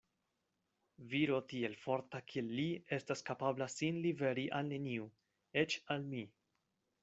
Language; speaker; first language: Esperanto; non-native, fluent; Spanish